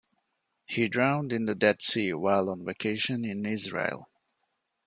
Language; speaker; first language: English; non-native, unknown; Divehi